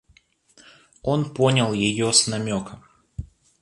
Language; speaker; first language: Russian; native; Russian